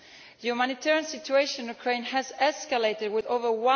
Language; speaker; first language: English; non-native, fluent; Italian